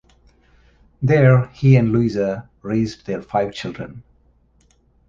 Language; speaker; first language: English; native; English